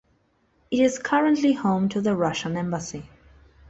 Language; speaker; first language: English; non-native, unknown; Spanish